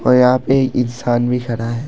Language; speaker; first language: Hindi; non-native, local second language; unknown